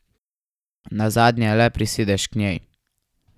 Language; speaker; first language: Slovenian; native; Slovenian